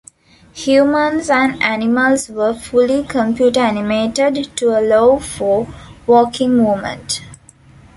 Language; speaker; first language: English; non-native, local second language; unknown